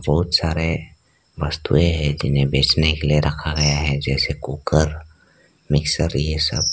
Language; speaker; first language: Hindi; non-native, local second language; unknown